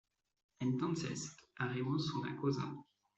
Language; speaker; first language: Spanish; non-native, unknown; French